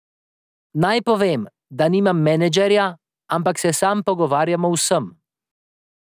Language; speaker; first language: Slovenian; native; Slovenian